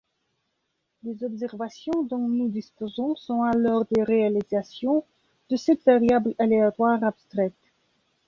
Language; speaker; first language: French; non-native, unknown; Belarusian